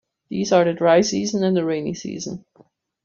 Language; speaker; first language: English; non-native, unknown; German